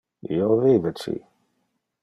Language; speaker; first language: Interlingua; non-native, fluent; Dutch